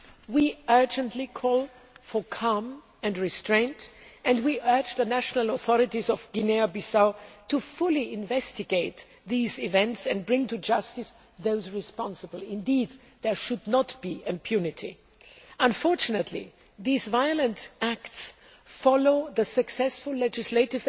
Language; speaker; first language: English; non-native, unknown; German